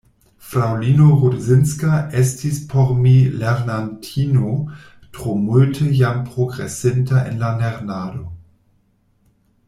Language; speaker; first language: Esperanto; non-native, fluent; German